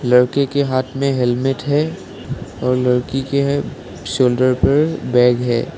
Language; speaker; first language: Hindi; non-native, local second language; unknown